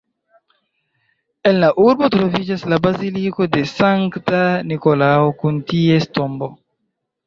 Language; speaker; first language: Esperanto; non-native, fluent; Chinese